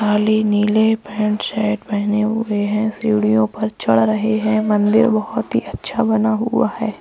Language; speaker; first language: Hindi; native; Hindi